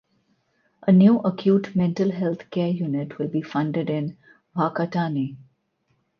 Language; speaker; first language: English; non-native, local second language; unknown